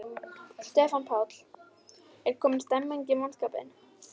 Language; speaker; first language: Icelandic; native; Icelandic